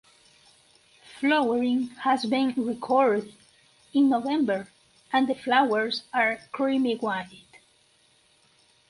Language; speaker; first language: English; non-native, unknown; Spanish